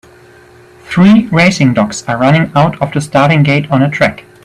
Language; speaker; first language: English; non-native, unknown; German